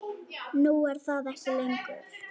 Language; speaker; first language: Icelandic; native; Icelandic